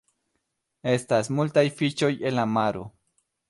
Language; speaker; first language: Esperanto; non-native, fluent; Spanish